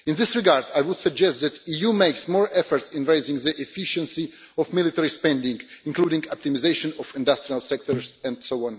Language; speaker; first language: English; non-native, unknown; Russian